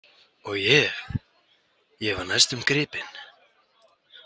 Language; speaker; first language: Icelandic; native; Icelandic